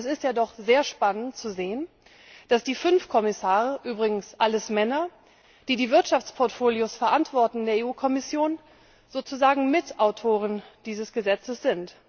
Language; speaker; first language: German; native; German